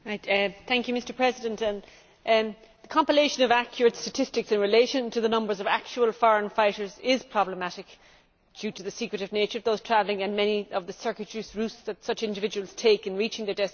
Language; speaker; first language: English; native; English